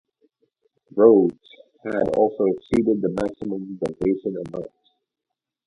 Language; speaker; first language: English; native; English